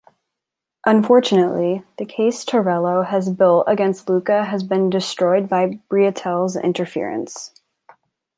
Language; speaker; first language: English; native; English